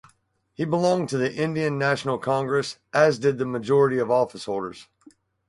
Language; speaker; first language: English; native; English